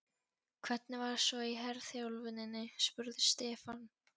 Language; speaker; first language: Icelandic; non-native, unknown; Polish